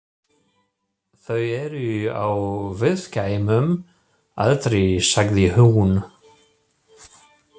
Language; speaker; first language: Icelandic; non-native, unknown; German